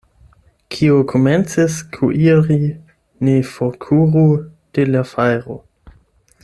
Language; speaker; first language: Esperanto; non-native, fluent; German